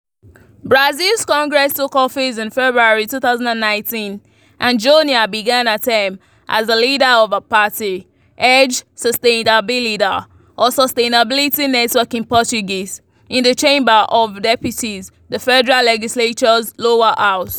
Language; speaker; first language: English; non-native, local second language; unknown